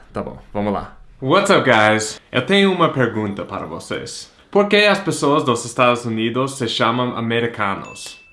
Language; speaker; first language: Portuguese; non-native, fluent; English